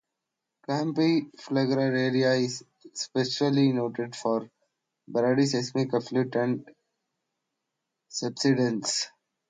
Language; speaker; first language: English; non-native, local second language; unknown